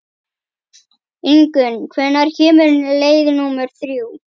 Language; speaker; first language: Icelandic; native; Icelandic